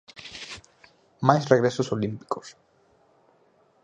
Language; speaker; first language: Galician; native; Galician